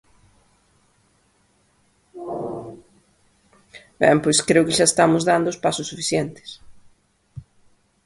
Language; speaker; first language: Galician; native; Galician